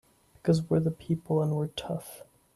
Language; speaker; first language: English; native; English